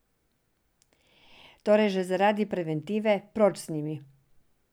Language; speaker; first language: Slovenian; non-native, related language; Serbian